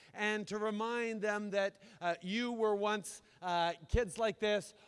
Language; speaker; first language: English; native; English